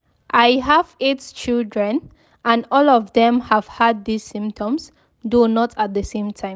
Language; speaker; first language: English; non-native, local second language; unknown